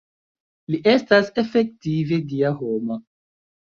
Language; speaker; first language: Esperanto; non-native, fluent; Chinese